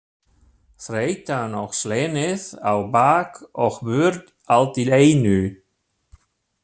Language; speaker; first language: Icelandic; non-native, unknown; German